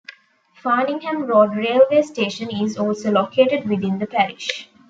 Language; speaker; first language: English; non-native, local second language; Tamil